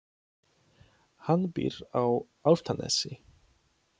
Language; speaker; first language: Icelandic; non-native, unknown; Polish